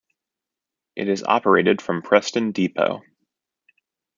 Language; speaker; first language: English; native; English